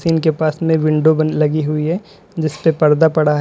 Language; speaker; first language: Hindi; native; Hindi